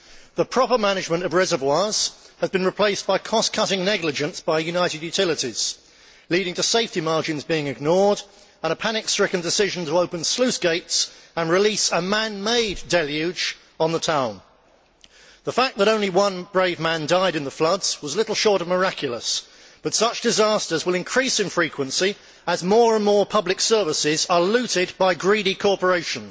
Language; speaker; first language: English; native; English